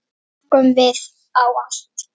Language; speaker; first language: Icelandic; native; Icelandic